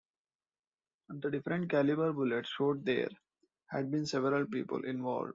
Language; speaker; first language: English; non-native, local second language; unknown